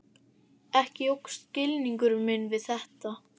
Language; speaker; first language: Icelandic; native; Icelandic